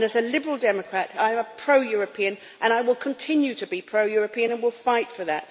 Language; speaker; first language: English; native; English